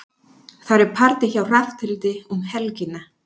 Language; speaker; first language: Icelandic; non-native, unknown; Spanish